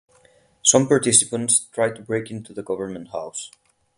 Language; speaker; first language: English; non-native, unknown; Catalan